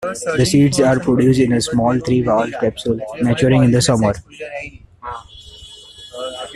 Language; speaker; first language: English; non-native, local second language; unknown